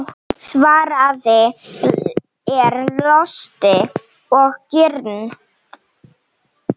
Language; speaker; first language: Icelandic; non-native, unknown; Slovenian